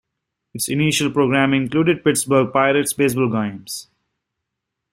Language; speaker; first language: English; native; English